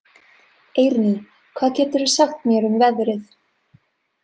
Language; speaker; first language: Icelandic; non-native, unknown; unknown